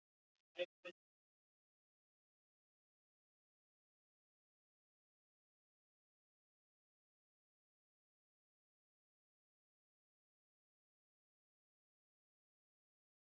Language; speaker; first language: Icelandic; non-native, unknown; English